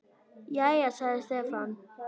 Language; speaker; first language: Icelandic; native; Icelandic